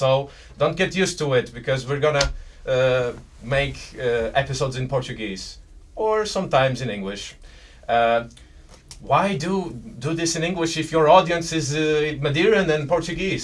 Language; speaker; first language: English; non-native, fluent; Portuguese